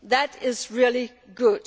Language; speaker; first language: English; non-native, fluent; Danish